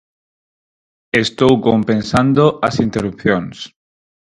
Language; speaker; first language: Galician; non-native, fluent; Spanish